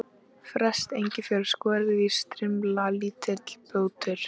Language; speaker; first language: Icelandic; native; Icelandic